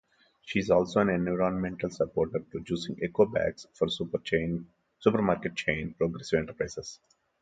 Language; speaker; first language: English; non-native, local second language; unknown